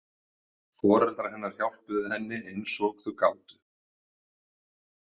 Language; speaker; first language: Icelandic; native; Icelandic